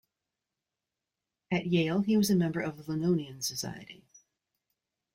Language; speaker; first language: English; native; English